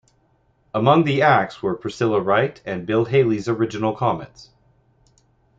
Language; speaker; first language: English; native; English